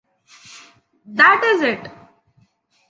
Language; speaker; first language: English; non-native, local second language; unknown